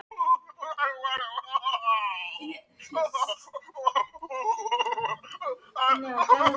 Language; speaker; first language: Icelandic; non-native, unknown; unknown